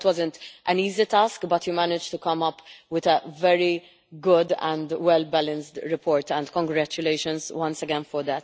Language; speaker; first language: English; non-native, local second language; Maltese